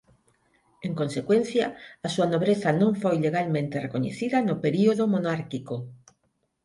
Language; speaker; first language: Galician; non-native, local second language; Spanish